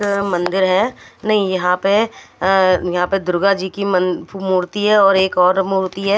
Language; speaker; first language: Hindi; non-native, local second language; Punjabi